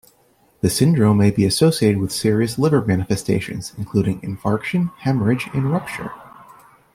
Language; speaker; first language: English; native; English